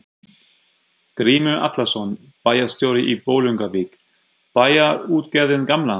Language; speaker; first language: Icelandic; non-native, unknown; German